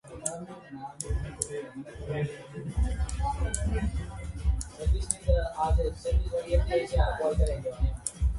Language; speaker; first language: English; non-native, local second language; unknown